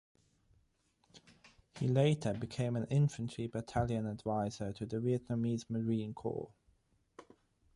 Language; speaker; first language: English; non-native, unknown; German